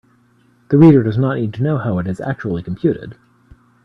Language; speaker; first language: English; native; English